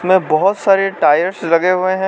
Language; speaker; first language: Hindi; non-native, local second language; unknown